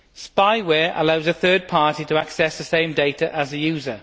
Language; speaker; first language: English; native; English